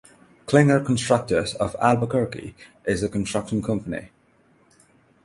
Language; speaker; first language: English; non-native, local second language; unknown